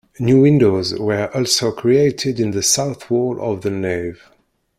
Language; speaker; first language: English; non-native, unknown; Kabyle